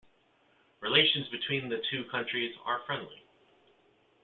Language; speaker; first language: English; native; English